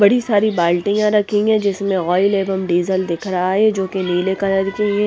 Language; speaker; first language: Hindi; non-native, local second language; Punjabi